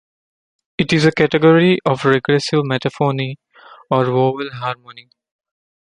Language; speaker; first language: English; non-native, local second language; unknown